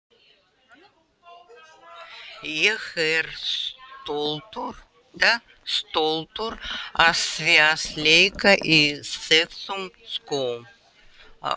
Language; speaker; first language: Icelandic; non-native, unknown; Russian